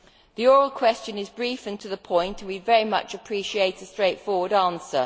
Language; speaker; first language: English; native; English